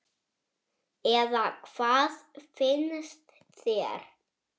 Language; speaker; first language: Icelandic; native; Icelandic